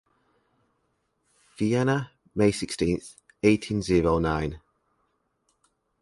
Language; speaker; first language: English; native; English